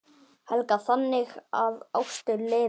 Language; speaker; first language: Icelandic; native; Icelandic